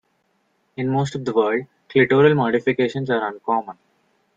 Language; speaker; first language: English; non-native, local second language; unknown